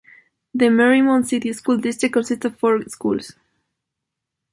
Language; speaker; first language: English; non-native, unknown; Spanish